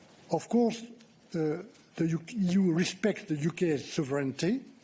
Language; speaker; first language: English; non-native, fluent; French